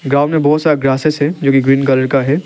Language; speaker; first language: Hindi; non-native, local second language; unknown